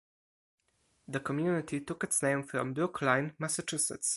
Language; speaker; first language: English; non-native, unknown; Polish